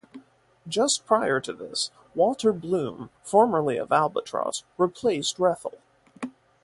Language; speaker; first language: English; native; English